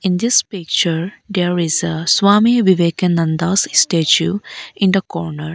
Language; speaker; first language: English; non-native, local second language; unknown